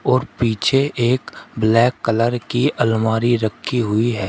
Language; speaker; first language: Hindi; native; Hindi